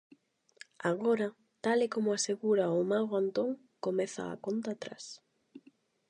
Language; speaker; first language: Galician; non-native, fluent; Spanish